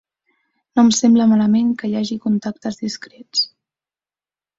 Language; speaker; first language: Catalan; native; Catalan